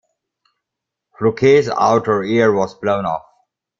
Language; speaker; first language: English; non-native, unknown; German